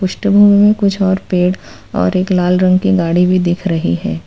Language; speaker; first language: Hindi; non-native, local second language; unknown